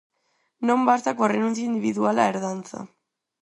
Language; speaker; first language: Galician; non-native, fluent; Spanish